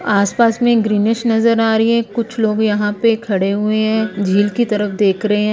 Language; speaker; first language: Hindi; non-native, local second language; Punjabi